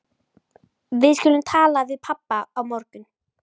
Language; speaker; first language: Icelandic; native; Icelandic